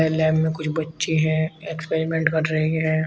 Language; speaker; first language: Hindi; native; Hindi